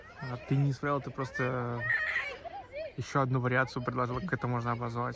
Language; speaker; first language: Russian; native; Russian